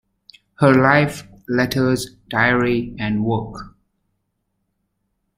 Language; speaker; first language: English; native; English